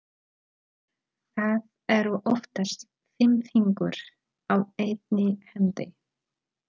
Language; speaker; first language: Icelandic; non-native, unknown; Polish